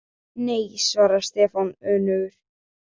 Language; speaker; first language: Icelandic; native; Icelandic